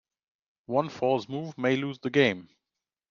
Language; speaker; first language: English; non-native, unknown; German